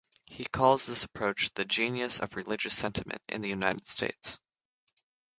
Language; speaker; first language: English; native; English